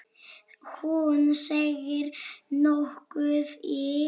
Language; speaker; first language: Icelandic; non-native, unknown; Polish